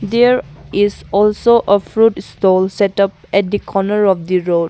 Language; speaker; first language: English; non-native, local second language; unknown